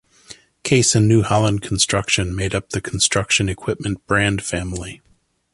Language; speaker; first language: English; native; English